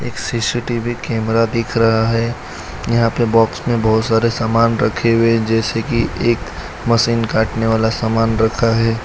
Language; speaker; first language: Hindi; non-native, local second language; Gujarati